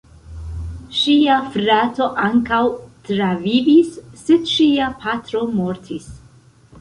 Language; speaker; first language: Esperanto; non-native, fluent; Central Kurdish